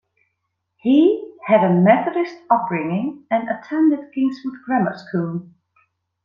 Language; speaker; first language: English; non-native, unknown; Dutch